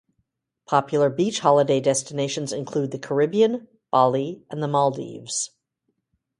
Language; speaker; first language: English; native; English